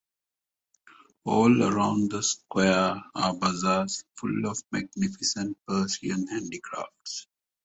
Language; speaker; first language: English; non-native, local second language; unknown